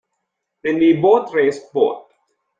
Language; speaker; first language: English; non-native, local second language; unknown